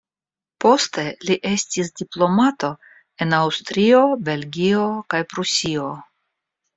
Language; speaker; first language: Esperanto; non-native, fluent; Russian